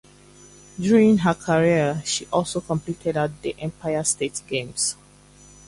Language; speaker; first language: English; native; English